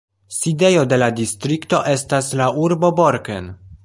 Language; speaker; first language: Esperanto; non-native, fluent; Polish